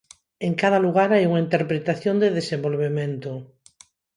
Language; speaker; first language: Galician; non-native, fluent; Spanish